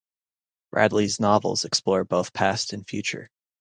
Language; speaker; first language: English; native; English